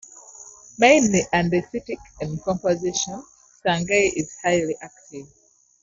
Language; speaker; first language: English; non-native, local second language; Ganda